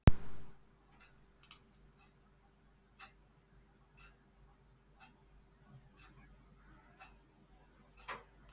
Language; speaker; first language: Icelandic; native; Icelandic